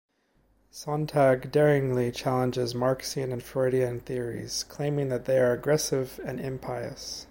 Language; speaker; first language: English; native; English